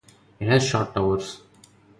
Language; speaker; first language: English; non-native, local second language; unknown